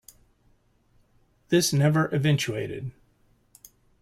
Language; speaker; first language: English; native; English